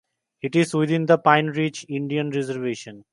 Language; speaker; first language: English; non-native, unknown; Bangla